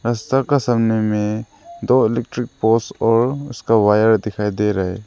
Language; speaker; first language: Hindi; non-native, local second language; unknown